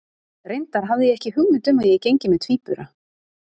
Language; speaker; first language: Icelandic; native; Icelandic